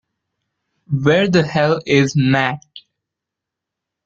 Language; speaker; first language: English; non-native, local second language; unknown